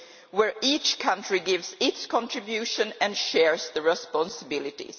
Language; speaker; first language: English; non-native, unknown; Swedish